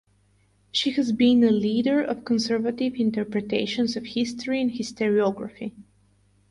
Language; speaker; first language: English; non-native, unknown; Bulgarian